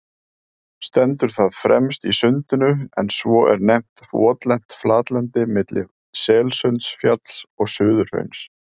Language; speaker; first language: Icelandic; native; Icelandic